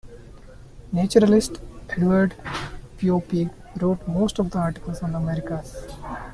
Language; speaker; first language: English; non-native, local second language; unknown